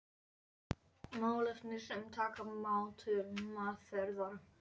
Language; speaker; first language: Icelandic; non-native, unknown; Polish